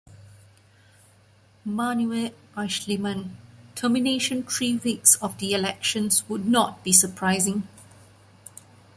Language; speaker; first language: English; non-native, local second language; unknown